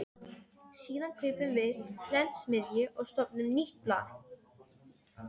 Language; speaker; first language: Icelandic; non-native, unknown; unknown